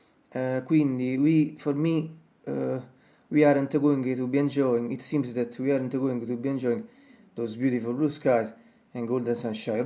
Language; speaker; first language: English; non-native, learner; Italian